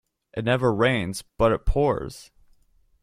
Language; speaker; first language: English; native; English